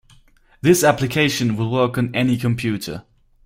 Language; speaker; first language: English; non-native, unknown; German